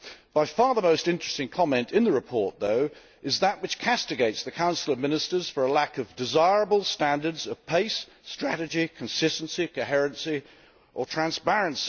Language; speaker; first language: English; native; English